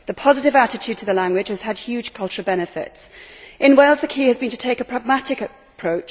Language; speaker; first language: English; native; English